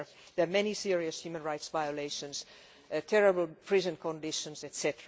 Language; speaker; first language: English; non-native, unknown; Finnish